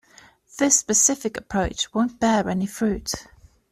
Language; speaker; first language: English; native; English